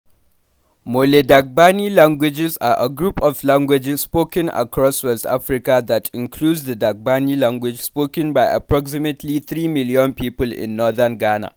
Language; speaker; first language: English; non-native, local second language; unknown